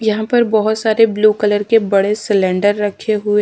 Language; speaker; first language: Hindi; native; Hindi